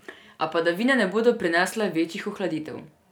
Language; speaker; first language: Slovenian; non-native, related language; Serbian